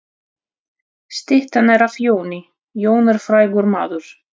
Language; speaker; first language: Icelandic; non-native, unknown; Russian